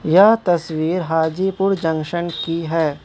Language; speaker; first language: Hindi; non-native, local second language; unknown